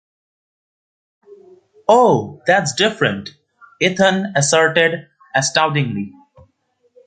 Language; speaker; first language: English; non-native, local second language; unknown